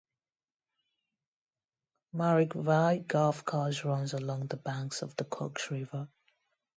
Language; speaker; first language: English; non-native, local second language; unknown